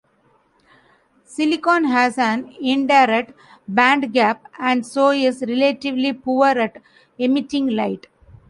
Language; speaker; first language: English; non-native, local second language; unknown